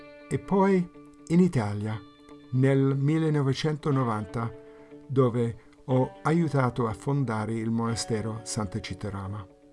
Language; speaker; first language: Italian; non-native, fluent; English